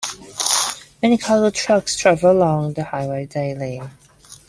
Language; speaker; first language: English; non-native, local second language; Cantonese